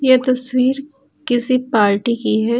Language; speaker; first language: Hindi; native; Hindi